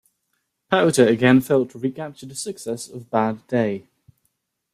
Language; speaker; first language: English; native; English